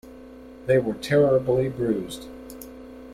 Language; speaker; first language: English; native; English